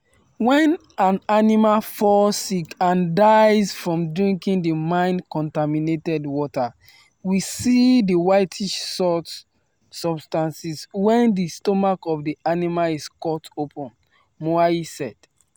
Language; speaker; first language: English; non-native, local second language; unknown